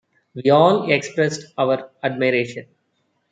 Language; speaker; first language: English; non-native, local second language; Tamil